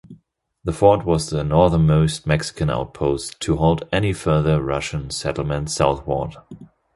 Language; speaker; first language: English; non-native, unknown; German